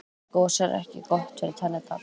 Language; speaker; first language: Icelandic; native; Icelandic